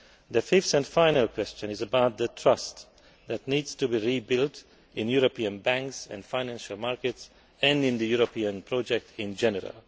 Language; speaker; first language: English; non-native, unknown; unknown